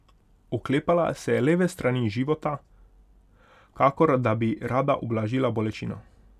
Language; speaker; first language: Slovenian; non-native, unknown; Hungarian